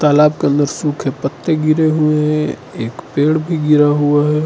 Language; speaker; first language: Hindi; non-native, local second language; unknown